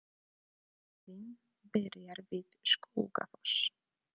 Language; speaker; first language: Icelandic; non-native, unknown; Polish